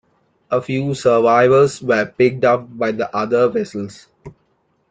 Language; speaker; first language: English; non-native, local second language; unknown